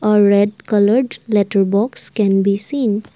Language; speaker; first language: English; non-native, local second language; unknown